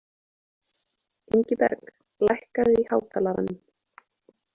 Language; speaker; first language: Icelandic; native; Icelandic